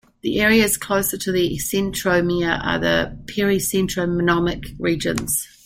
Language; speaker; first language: English; native; English